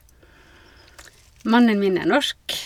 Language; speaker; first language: Norwegian; non-native, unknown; Finnish